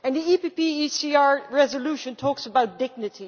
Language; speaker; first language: English; non-native, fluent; Dutch